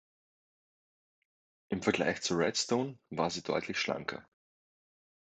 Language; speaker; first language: German; native; German